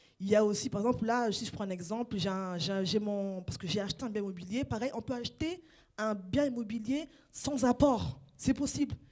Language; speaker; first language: French; non-native, local second language; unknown